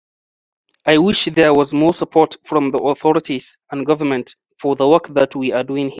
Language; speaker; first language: English; non-native, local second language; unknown